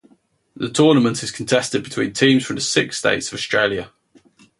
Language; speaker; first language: English; native; English